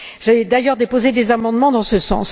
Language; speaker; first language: French; native; French